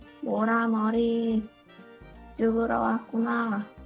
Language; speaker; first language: Korean; native; Korean